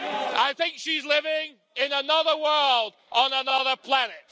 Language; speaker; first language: English; native; English